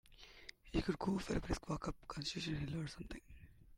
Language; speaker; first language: English; non-native, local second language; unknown